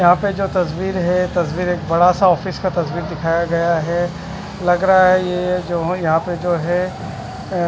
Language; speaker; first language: Hindi; non-native, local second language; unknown